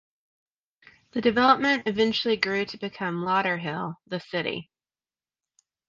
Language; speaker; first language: English; native; English